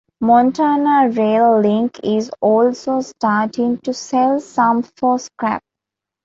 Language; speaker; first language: English; non-native, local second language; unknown